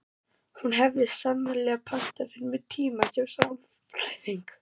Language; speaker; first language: Icelandic; non-native, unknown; German